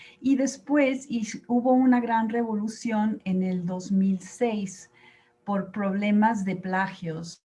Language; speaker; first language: Spanish; native; Spanish